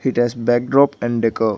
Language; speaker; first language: English; non-native, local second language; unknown